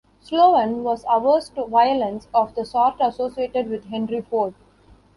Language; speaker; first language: English; non-native, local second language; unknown